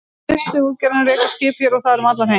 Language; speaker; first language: Icelandic; native; Icelandic